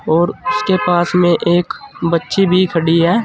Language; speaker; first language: Hindi; native; Hindi